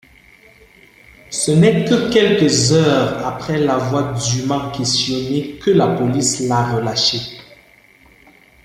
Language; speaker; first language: French; non-native, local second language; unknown